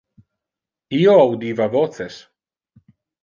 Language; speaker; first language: Interlingua; non-native, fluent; Italian